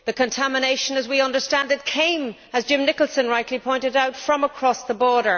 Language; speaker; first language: English; native; English